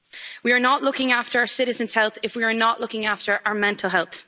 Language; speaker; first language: English; native; English